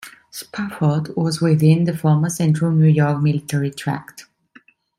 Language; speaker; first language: English; non-native, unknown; Italian